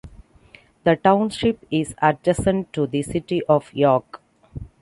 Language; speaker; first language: English; non-native, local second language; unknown